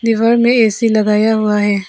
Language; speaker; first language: Hindi; non-native, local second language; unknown